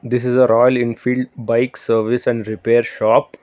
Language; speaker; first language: English; non-native, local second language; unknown